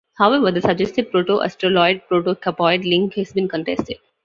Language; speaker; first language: English; non-native, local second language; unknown